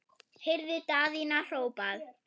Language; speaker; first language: Icelandic; non-native, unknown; German